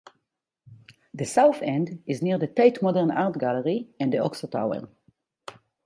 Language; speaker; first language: English; non-native, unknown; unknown